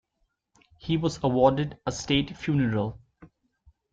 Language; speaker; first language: English; non-native, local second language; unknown